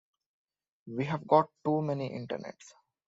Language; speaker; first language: English; non-native, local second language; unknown